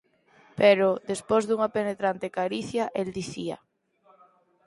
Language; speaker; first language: Galician; native; Galician